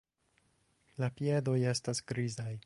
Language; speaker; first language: Esperanto; non-native, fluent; English